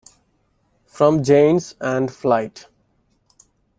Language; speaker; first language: English; non-native, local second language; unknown